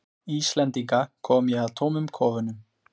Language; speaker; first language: Icelandic; native; Icelandic